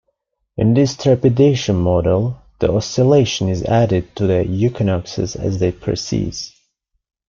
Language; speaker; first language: English; non-native, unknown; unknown